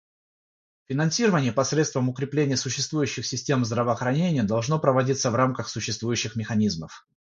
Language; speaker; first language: Russian; non-native, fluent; Georgian